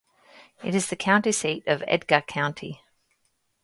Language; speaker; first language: English; native; English